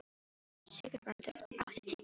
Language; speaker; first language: Icelandic; non-native, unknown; Filipino